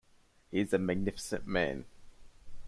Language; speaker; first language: English; native; English